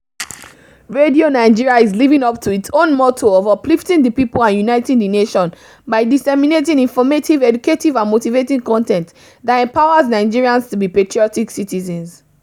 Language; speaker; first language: English; non-native, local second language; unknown